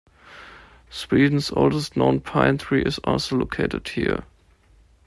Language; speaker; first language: English; non-native, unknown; German